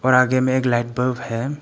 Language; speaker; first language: Hindi; non-native, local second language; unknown